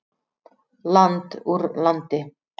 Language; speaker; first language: Icelandic; native; Icelandic